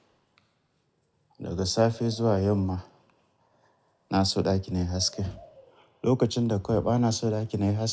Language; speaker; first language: Hausa; native; Hausa